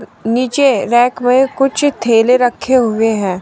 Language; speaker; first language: Hindi; native; Hindi